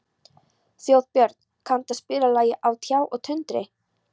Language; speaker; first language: Icelandic; non-native, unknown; Polish